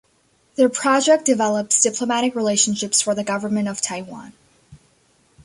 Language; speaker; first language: English; native; English